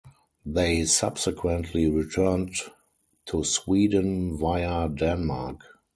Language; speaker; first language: English; non-native, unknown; German